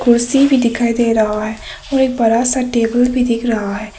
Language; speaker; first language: Hindi; non-native, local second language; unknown